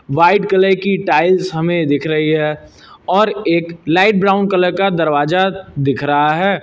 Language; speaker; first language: Hindi; native; Hindi